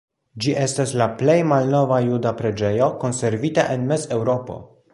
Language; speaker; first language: Esperanto; non-native, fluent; Polish